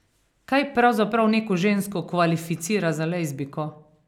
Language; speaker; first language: Slovenian; native; Slovenian